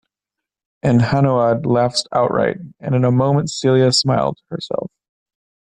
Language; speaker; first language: English; native; English